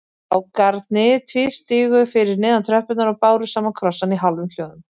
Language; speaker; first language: Icelandic; native; Icelandic